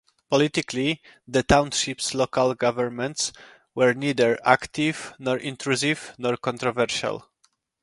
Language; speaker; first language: English; non-native, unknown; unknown